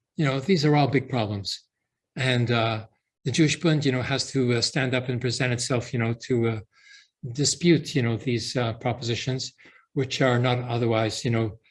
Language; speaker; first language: English; early bilingual, other home language; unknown